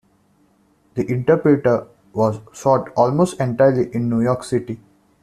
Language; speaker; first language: English; non-native, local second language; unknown